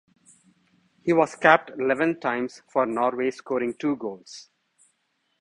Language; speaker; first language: English; non-native, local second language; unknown